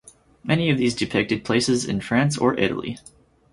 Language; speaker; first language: English; native; English